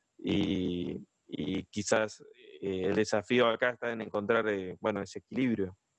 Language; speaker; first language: Spanish; native; Spanish